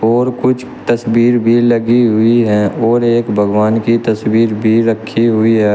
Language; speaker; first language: Hindi; native; Hindi